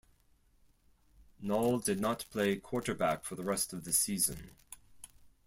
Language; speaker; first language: English; non-native, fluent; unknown